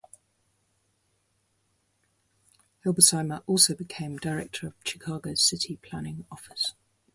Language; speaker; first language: English; native; English